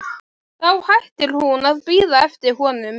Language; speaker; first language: Icelandic; native; Icelandic